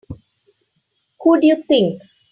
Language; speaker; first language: English; non-native, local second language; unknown